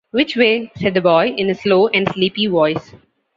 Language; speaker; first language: English; non-native, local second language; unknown